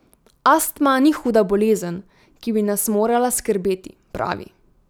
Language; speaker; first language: Slovenian; native; Slovenian